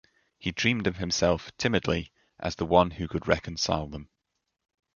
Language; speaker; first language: English; native; English